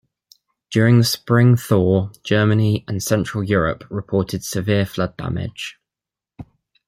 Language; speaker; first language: English; native; English